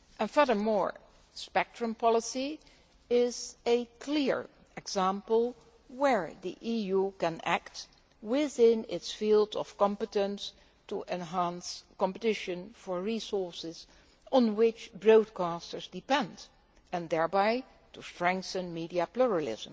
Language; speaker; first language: English; non-native, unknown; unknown